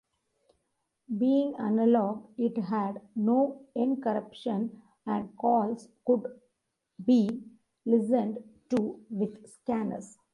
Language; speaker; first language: English; non-native, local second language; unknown